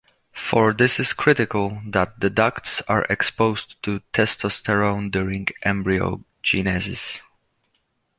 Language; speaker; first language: English; non-native, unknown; Polish